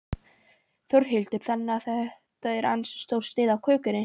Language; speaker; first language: Icelandic; non-native, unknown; Polish